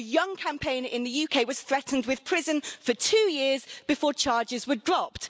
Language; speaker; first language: English; native; English